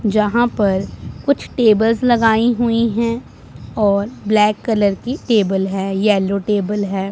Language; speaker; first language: Hindi; non-native, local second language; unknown